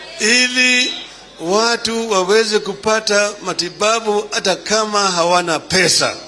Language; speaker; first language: Swahili; non-native, local second language; Luo (Kenya and Tanzania)